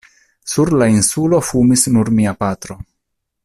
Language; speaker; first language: Esperanto; non-native, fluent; Italian